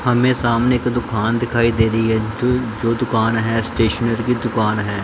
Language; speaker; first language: Hindi; non-native, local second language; Punjabi